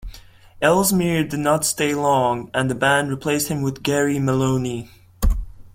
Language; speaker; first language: English; non-native, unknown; Latvian